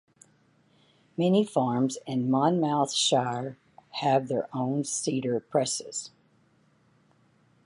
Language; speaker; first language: English; native; English